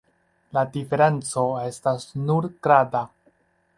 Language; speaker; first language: Esperanto; non-native, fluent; Chinese